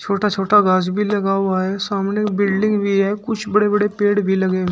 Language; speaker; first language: Hindi; native; Hindi